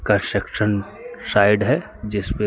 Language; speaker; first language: Hindi; native; Hindi